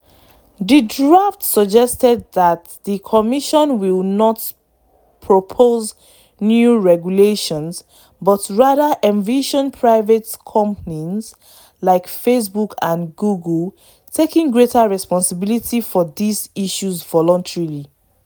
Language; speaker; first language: English; non-native, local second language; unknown